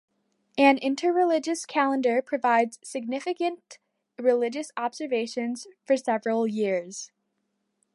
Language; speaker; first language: English; native; English